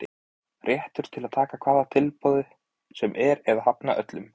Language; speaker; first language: Icelandic; native; Icelandic